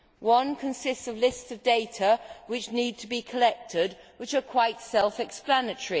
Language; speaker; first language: English; native; English